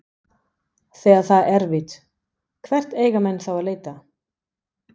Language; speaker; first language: Icelandic; non-native, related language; Danish